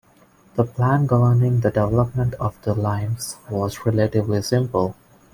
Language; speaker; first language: English; non-native, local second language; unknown